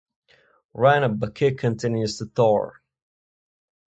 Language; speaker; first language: English; non-native, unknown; Czech